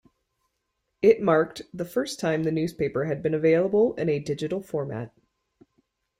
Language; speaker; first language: English; native; English